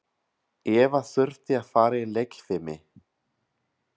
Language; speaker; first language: Icelandic; non-native, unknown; Catalan